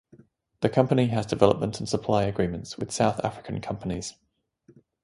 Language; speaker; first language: English; native; English